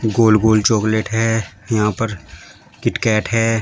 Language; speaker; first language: Hindi; native; Hindi